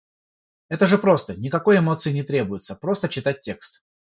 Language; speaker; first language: Russian; non-native, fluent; Georgian